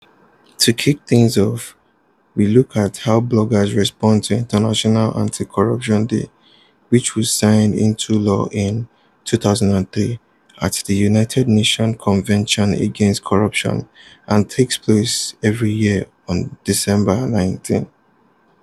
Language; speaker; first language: English; non-native, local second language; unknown